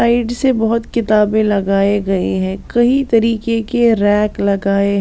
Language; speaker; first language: Hindi; non-native, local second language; Punjabi